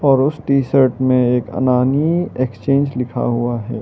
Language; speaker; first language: Hindi; non-native, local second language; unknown